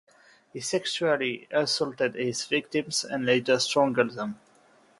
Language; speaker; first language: English; non-native, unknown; French